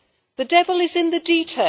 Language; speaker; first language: English; native; English